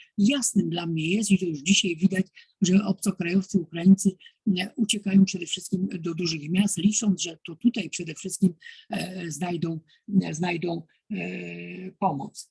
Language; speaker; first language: Polish; native; Polish